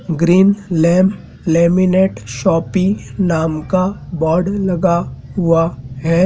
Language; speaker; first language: Hindi; native; Hindi